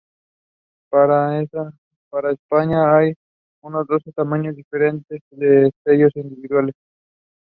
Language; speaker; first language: English; non-native, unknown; Spanish